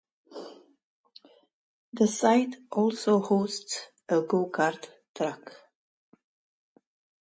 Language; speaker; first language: English; non-native, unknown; Romanian